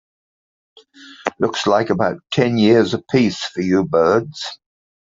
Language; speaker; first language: English; native; English